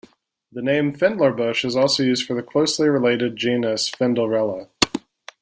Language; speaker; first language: English; native; English